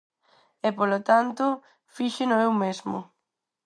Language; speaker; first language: Galician; non-native, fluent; Spanish